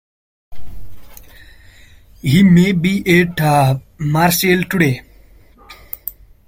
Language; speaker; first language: English; non-native, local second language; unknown